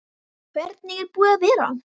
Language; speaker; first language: Icelandic; native; Icelandic